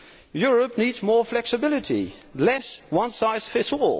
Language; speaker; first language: English; non-native, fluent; Dutch